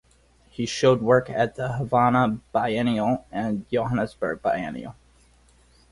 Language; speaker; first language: English; native; English